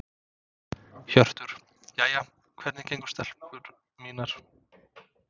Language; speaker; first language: Icelandic; non-native, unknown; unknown